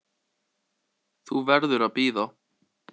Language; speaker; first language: Icelandic; native; Icelandic